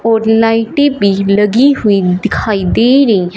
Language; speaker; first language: Hindi; non-native, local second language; Punjabi